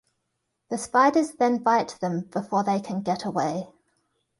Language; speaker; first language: English; native; English